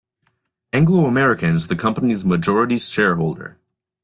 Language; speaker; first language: English; native; English